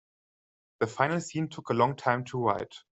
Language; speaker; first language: English; non-native, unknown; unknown